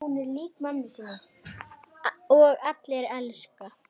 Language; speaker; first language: Icelandic; native; Icelandic